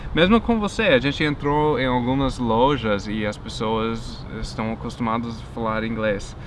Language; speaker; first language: Portuguese; non-native, fluent; English